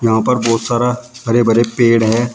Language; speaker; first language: Hindi; native; Hindi